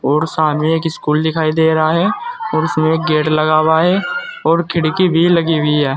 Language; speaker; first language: Hindi; native; Hindi